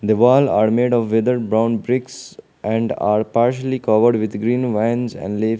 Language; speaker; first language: English; non-native, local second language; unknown